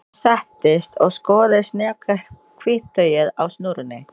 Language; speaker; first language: Icelandic; non-native, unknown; Indonesian